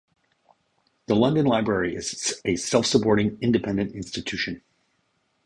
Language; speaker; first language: English; native; English